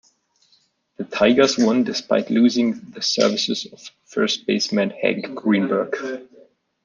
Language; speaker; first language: English; non-native, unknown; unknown